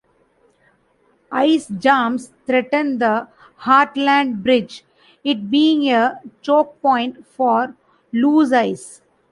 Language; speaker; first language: English; non-native, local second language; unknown